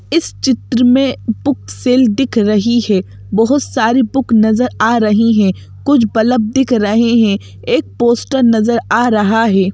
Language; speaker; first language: Hindi; native; Hindi